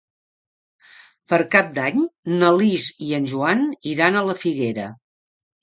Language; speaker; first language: Catalan; native; Catalan